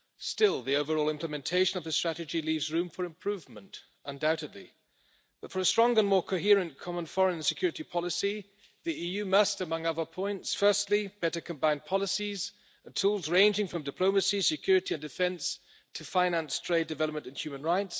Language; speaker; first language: English; non-native, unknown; German